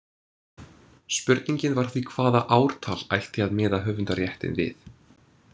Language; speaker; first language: Icelandic; non-native, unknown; English